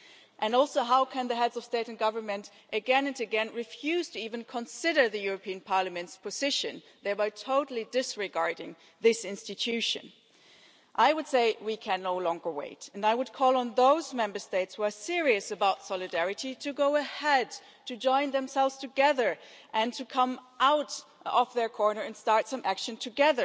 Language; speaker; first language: English; non-native, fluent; German